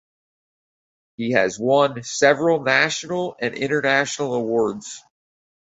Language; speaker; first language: English; native; English